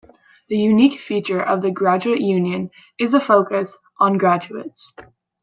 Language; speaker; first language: English; native; English